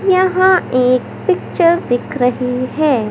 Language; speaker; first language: Hindi; native; Hindi